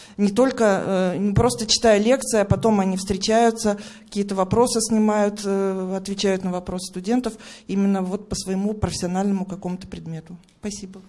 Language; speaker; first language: Russian; native; Russian